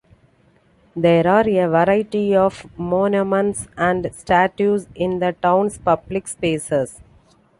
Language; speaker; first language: English; non-native, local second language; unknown